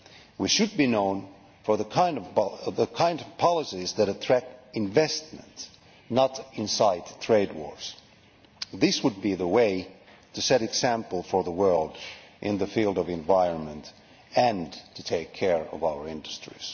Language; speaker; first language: English; non-native, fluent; Finnish